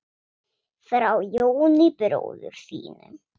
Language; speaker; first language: Icelandic; non-native, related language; Swedish